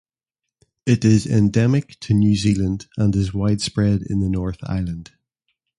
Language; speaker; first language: English; native; English